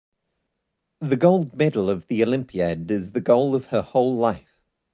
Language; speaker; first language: English; native; English